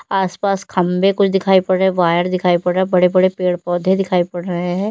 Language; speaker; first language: Hindi; native; Hindi